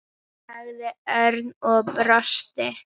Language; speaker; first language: Icelandic; native; Icelandic